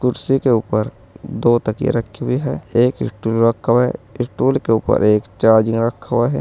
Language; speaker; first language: Hindi; native; Hindi